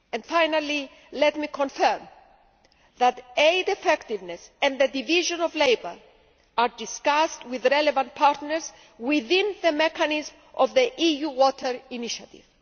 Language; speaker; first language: English; non-native, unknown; Greek